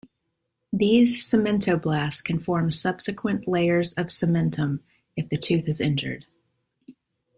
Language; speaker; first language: English; native; English